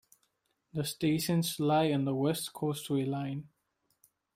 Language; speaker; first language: English; non-native, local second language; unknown